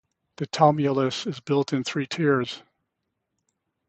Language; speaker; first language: English; native; English